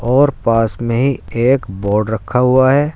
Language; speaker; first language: Hindi; native; Hindi